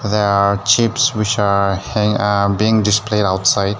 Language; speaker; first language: English; non-native, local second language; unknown